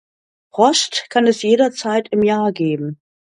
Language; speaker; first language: German; native; German